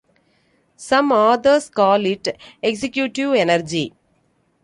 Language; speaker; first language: English; non-native, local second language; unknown